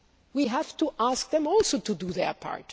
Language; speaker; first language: English; non-native, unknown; German